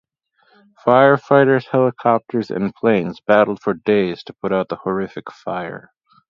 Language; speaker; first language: English; native; English